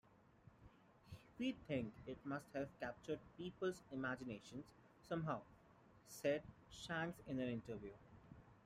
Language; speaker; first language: English; non-native, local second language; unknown